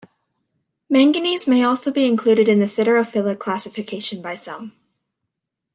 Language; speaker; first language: English; native; English